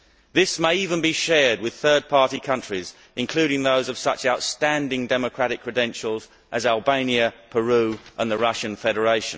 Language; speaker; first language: English; native; English